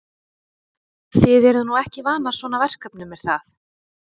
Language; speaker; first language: Icelandic; native; Icelandic